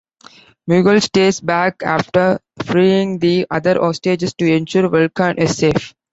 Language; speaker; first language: English; non-native, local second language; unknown